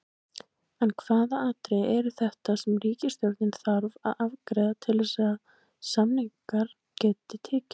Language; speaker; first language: Icelandic; native; Icelandic